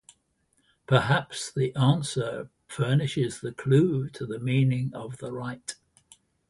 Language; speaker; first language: English; native; English